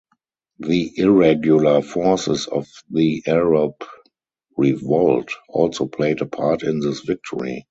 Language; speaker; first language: English; non-native, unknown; German